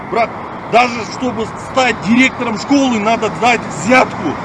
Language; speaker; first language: Russian; non-native, local second language; Kazakh